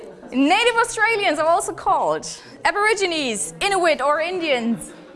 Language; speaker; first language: English; non-native, fluent; German